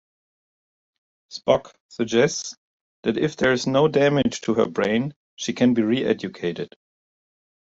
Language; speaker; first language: English; non-native, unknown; German